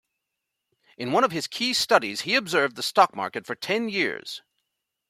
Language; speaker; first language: English; native; English